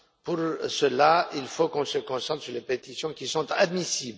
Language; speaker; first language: French; non-native, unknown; Romanian